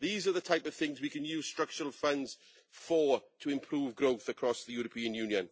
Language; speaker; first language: English; native; English